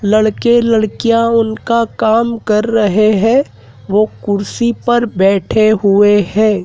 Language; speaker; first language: Hindi; native; Hindi